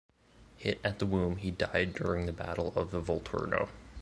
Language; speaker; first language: English; native; English